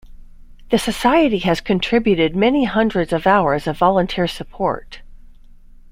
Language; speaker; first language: English; native; English